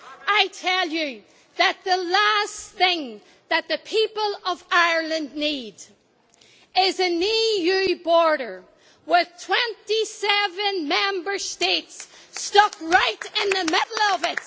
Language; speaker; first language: English; native; English